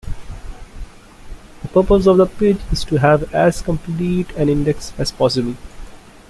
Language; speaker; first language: English; non-native, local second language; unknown